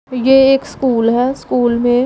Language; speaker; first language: Hindi; non-native, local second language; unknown